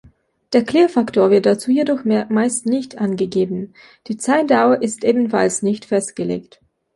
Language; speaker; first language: German; non-native, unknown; Belarusian